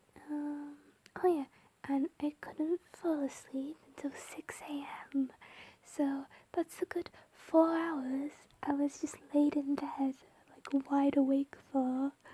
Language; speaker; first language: English; native; English